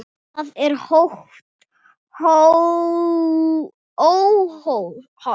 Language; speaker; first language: Icelandic; non-native, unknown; Thai